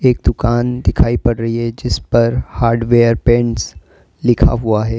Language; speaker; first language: Hindi; native; Hindi